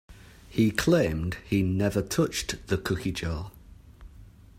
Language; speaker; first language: English; native; English